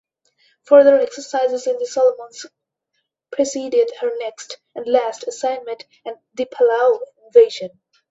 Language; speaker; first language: English; non-native, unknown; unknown